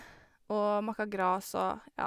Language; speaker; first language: Norwegian; native; Norwegian